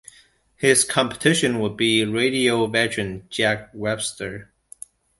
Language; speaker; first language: English; non-native, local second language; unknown